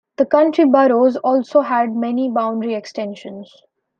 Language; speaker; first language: English; non-native, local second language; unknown